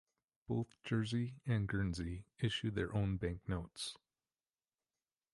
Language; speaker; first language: English; native; English